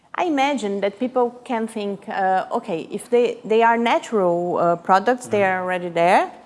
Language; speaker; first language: English; non-native, fluent; Portuguese